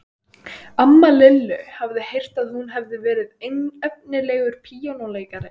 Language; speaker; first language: Icelandic; native; Icelandic